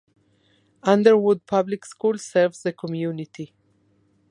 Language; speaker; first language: English; non-native, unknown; Spanish